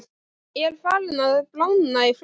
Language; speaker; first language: Icelandic; native; Icelandic